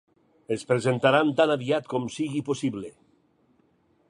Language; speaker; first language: Catalan; native; Catalan